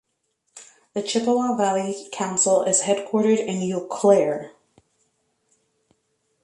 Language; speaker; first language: English; native; English